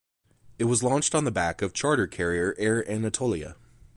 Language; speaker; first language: English; native; English